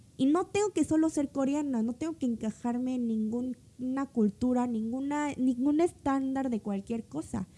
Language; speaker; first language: Spanish; early bilingual, other home language; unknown